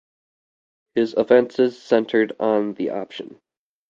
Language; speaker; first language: English; native; English